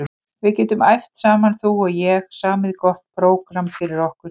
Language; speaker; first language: Icelandic; native; Icelandic